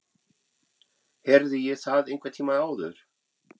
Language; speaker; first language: Icelandic; non-native, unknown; German